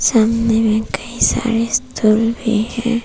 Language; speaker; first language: Hindi; early bilingual, other home language; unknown